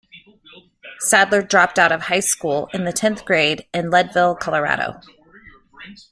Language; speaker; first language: English; native; English